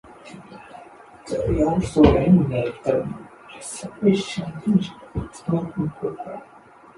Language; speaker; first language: English; non-native, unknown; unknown